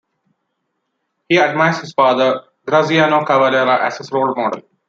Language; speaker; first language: English; non-native, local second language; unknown